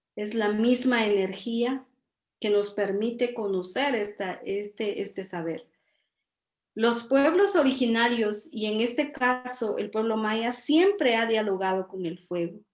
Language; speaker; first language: Spanish; non-native, local second language; Kʼicheʼ